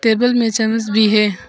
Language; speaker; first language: Hindi; non-native, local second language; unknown